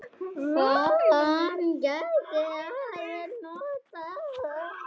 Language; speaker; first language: Icelandic; native; Icelandic